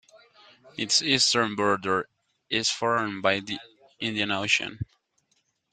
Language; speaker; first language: English; non-native, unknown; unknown